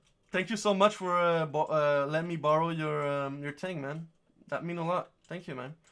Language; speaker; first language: English; non-native, learner; French